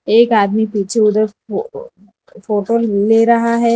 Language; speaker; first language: Hindi; non-native, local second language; Gujarati